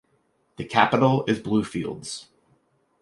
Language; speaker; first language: English; native; English